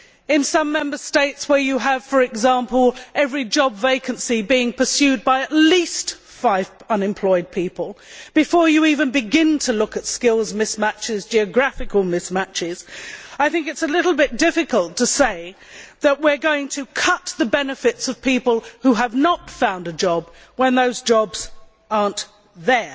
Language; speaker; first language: English; native; English